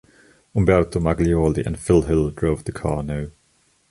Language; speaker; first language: English; non-native, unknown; German